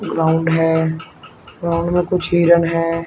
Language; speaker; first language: Hindi; native; Hindi